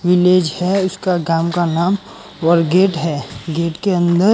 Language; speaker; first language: Hindi; non-native, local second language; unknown